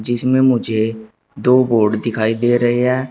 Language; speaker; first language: Hindi; native; Hindi